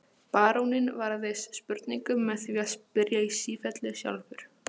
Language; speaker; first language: Icelandic; non-native, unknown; Polish